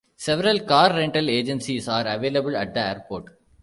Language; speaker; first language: English; non-native, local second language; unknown